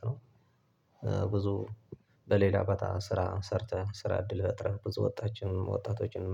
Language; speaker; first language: Amharic; non-native, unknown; Tigrinya